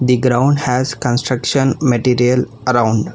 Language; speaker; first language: English; non-native, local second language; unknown